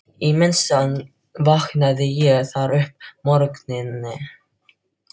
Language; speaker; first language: Icelandic; non-native, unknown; Filipino